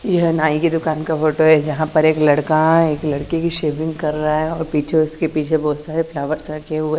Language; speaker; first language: Hindi; native; Hindi